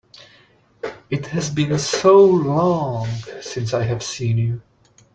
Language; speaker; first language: English; non-native, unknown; Czech